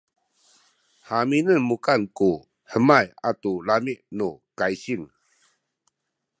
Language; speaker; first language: Sakizaya; native; Sakizaya